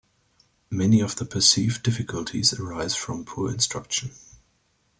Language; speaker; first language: English; native; English